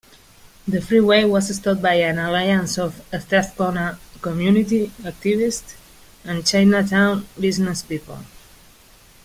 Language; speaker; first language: English; non-native, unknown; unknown